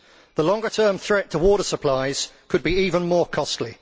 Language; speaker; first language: English; native; English